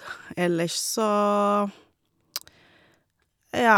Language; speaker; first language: Norwegian; non-native, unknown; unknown